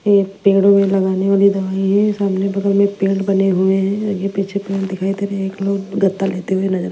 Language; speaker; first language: Hindi; non-native, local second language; Punjabi